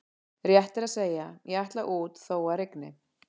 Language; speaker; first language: Icelandic; native; Icelandic